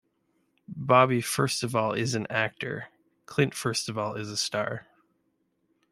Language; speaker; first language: English; native; English